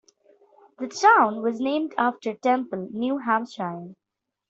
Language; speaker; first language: English; non-native, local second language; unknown